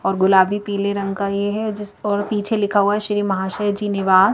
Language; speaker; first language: Hindi; native; Hindi